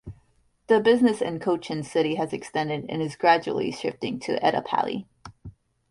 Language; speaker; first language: English; native; English